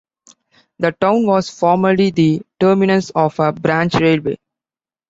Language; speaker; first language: English; non-native, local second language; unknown